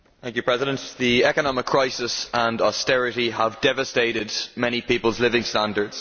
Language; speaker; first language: English; native; English